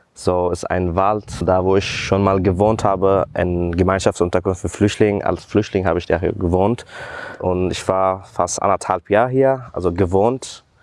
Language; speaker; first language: German; non-native, fluent; Persian